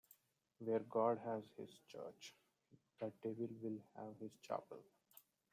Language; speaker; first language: English; non-native, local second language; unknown